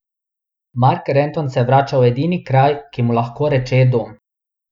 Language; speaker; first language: Slovenian; non-native, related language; Bosnian